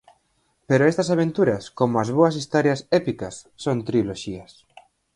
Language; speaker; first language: Galician; native; Galician